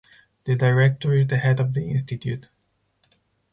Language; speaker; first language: English; non-native, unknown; Spanish